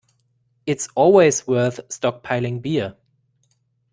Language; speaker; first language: English; non-native, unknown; German